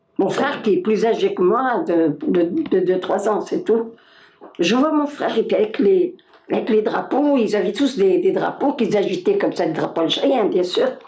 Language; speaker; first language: French; non-native, local second language; Arabic